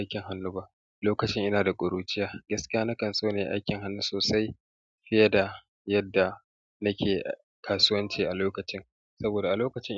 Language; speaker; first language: Hausa; native; Hausa